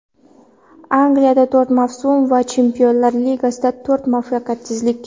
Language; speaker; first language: Uzbek; non-native, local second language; Kara-Kalpak